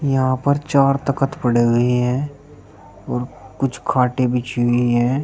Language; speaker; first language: Hindi; native; Hindi